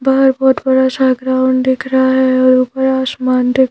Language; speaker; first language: Hindi; native; Hindi